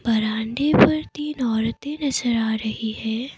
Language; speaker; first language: Hindi; non-native, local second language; Assamese